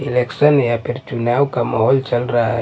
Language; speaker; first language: Hindi; non-native, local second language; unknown